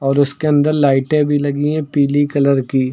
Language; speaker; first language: Hindi; native; Hindi